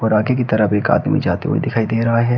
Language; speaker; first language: Hindi; native; Hindi